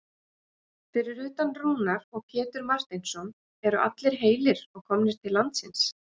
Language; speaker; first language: Icelandic; native; Icelandic